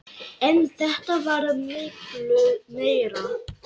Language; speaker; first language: Icelandic; non-native, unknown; Lithuanian